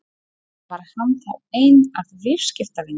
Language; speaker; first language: Icelandic; non-native, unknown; Polish